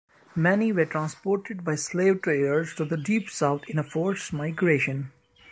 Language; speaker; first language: English; non-native, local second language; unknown